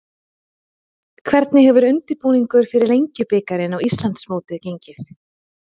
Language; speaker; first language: Icelandic; native; Icelandic